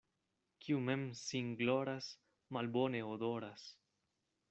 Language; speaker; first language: Esperanto; non-native, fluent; Spanish